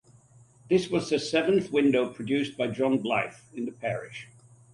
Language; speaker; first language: English; native; English